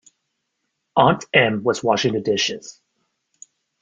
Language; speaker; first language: English; native; English